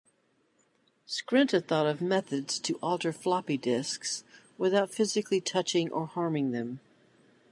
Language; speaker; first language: English; native; English